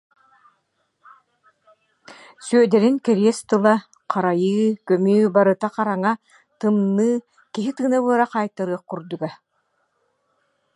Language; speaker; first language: Yakut; native; Yakut